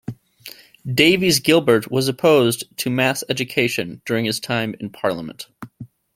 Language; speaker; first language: English; native; English